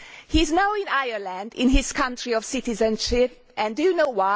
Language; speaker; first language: English; non-native, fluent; Hungarian